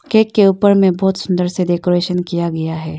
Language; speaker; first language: Hindi; non-native, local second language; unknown